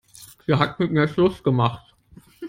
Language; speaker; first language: English; non-native, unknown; German